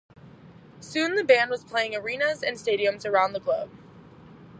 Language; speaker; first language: English; native; English